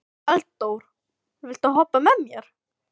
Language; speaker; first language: Icelandic; non-native, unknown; Filipino